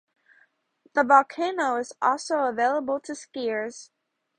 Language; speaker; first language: English; native; English